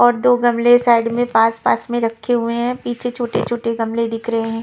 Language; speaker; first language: Hindi; non-native, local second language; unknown